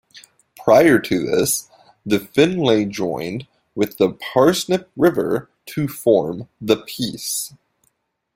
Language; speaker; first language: English; native; English